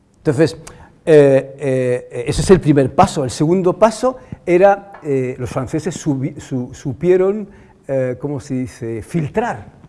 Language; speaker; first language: Spanish; non-native, fluent; Arabic